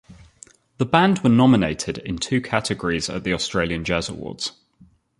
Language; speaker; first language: English; native; English